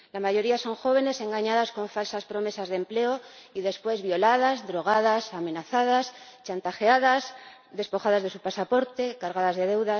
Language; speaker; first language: Spanish; native; Spanish